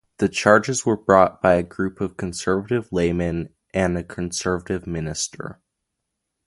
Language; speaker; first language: English; native; English